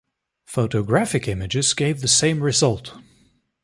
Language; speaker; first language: English; native; English